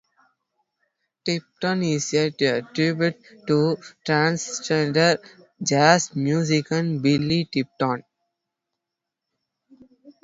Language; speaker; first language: English; non-native, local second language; Tamil